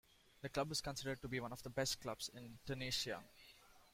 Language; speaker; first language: English; non-native, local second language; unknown